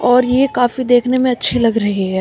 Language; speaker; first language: Hindi; native; Hindi